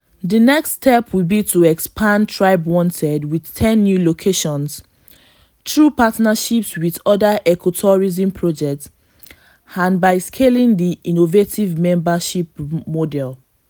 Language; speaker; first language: English; non-native, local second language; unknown